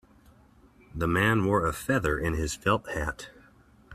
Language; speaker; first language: English; native; English